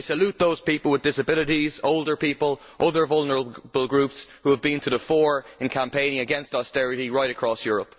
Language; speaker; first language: English; native; English